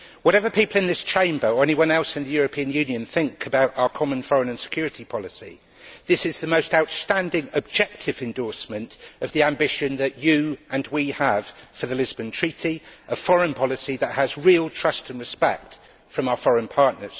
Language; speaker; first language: English; native; English